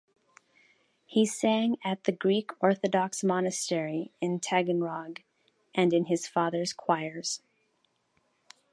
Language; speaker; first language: English; native; English